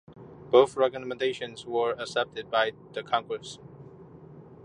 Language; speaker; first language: English; non-native, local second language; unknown